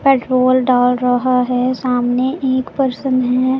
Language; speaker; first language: Hindi; non-native, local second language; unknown